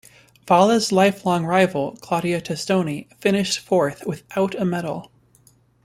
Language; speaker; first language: English; native; English